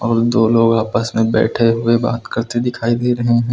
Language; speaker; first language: Hindi; native; Hindi